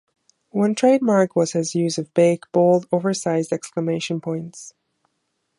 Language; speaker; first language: English; non-native, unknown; German